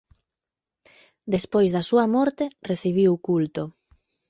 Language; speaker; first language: Galician; native; Galician